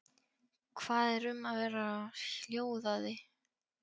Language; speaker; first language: Icelandic; non-native, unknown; Polish